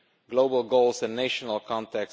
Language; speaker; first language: English; non-native, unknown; Romanian